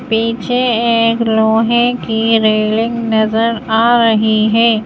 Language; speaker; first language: Hindi; native; Hindi